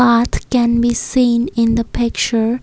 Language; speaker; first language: English; non-native, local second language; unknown